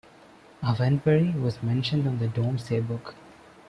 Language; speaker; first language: English; non-native, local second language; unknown